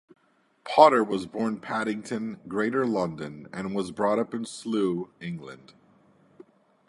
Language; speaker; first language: English; native; English